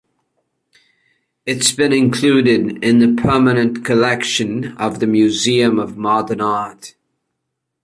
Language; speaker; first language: English; native; English